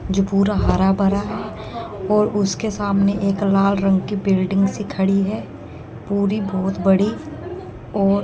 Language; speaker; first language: Hindi; native; Hindi